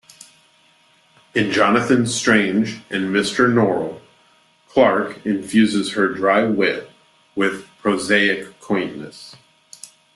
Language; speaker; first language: English; native; English